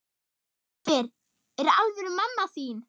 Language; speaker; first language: Icelandic; non-native, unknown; German